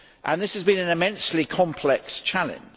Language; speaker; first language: English; native; English